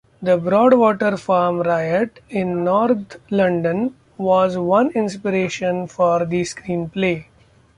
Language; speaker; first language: English; non-native, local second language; Marathi